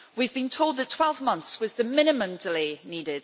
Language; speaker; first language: English; native; English